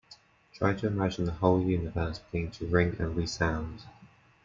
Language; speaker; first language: English; native; English